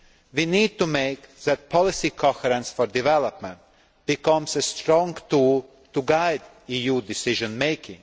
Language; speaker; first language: English; non-native, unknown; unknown